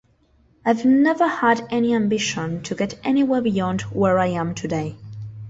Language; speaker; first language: English; non-native, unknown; Spanish